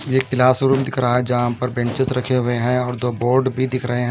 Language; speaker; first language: Hindi; non-native, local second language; Punjabi